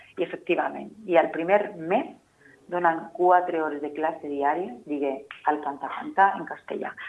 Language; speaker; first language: Catalan; non-native, local second language; Spanish